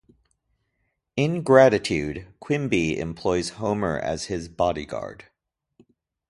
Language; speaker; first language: English; native; English